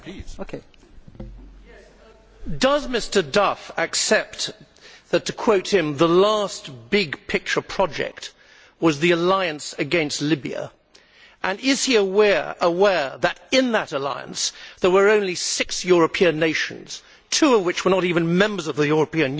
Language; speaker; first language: English; native; English